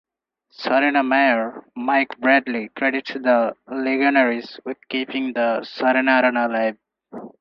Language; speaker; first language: English; non-native, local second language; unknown